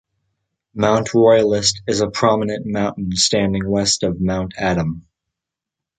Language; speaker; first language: English; native; English